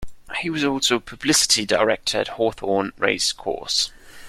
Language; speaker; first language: English; non-native, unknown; German